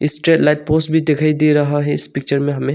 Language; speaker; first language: Hindi; non-native, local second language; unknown